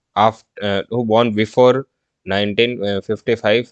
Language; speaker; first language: English; non-native, local second language; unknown